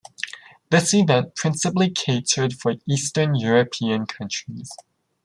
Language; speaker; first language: English; native; English